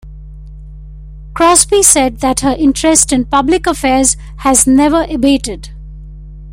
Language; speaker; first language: English; non-native, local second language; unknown